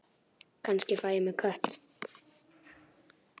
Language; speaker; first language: Icelandic; native; Icelandic